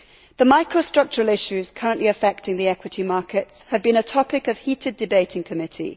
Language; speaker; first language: English; native; English